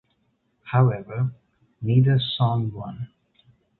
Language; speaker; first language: English; non-native, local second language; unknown